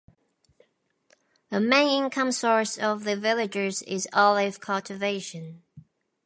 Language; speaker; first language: English; native; English